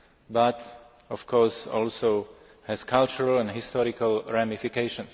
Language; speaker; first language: English; non-native, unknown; Slovak